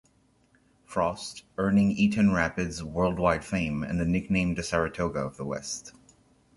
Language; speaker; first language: English; non-native, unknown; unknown